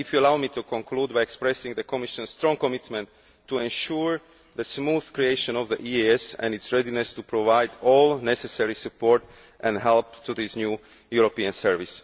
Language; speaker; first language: English; non-native, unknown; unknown